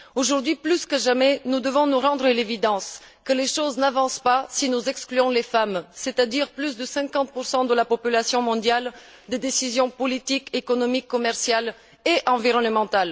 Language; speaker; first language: French; non-native, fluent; Bulgarian